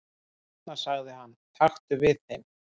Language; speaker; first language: Icelandic; native; Icelandic